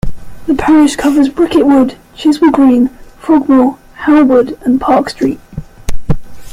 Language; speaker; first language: English; native; English